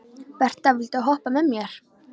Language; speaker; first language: Icelandic; non-native, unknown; Polish